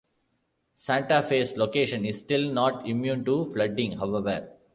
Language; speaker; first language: English; non-native, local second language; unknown